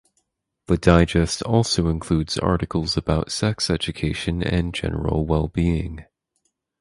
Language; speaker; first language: English; native; English